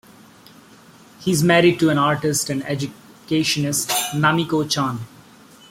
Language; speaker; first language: English; non-native, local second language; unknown